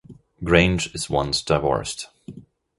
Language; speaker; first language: English; non-native, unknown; German